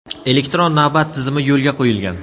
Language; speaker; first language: Uzbek; native; Uzbek